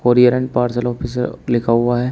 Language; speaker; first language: Hindi; native; Hindi